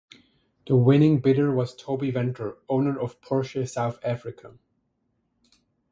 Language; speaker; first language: English; non-native, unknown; German